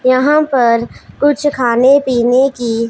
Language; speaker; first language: Hindi; non-native, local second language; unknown